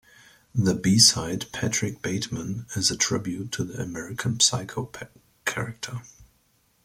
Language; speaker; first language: English; native; English